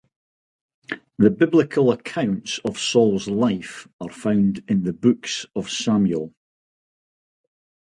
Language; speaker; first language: English; native; English